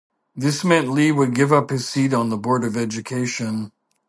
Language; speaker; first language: English; native; English